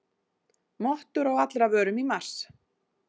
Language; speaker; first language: Icelandic; native; Icelandic